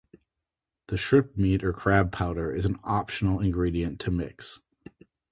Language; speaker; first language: English; native; English